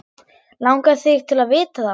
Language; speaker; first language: Icelandic; non-native, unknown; German